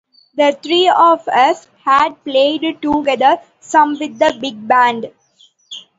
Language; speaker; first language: English; non-native, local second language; Tamil